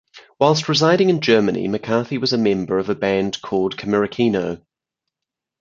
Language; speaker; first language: English; native; English